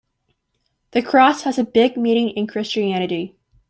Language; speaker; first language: English; native; English